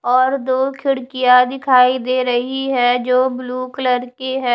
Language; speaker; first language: Hindi; non-native, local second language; Punjabi